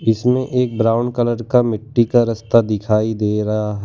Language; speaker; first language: Hindi; non-native, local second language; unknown